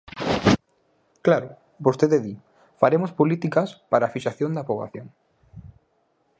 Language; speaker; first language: Galician; native; Galician